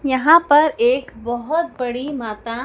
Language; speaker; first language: Hindi; native; Hindi